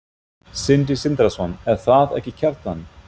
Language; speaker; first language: Icelandic; non-native, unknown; German